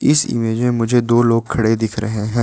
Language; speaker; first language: Hindi; non-native, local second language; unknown